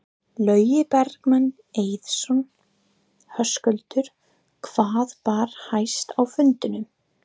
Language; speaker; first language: Icelandic; non-native, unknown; English